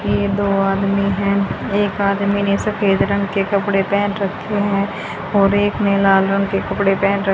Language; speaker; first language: Hindi; native; Hindi